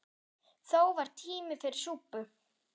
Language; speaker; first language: Icelandic; non-native, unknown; German